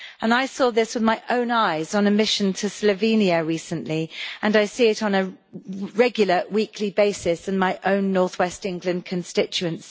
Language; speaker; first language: English; native; English